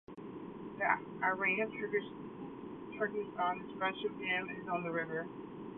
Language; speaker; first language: English; native; English